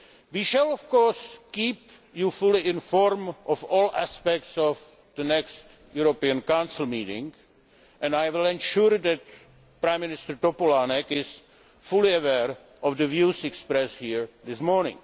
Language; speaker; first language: English; non-native, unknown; Czech